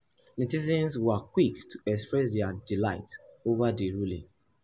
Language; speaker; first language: English; non-native, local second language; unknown